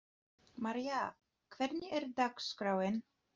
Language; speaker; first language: Icelandic; non-native, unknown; Polish